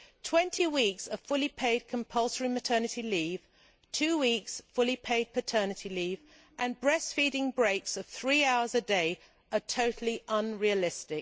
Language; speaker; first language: English; native; English